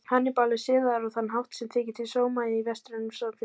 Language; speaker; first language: Icelandic; native; Icelandic